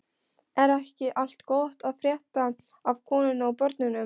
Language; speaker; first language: Icelandic; non-native, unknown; Polish